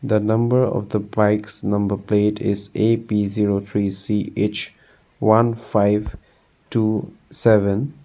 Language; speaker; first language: English; non-native, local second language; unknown